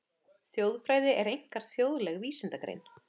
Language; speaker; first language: Icelandic; native; Icelandic